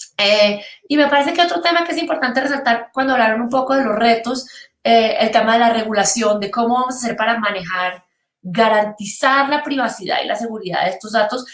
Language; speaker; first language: Spanish; native; Spanish